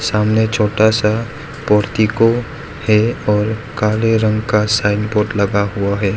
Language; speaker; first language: Hindi; non-native, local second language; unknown